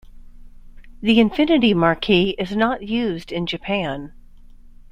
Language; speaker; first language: English; native; English